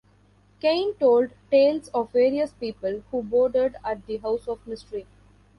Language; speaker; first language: English; non-native, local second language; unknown